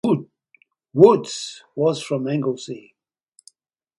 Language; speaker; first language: English; native; English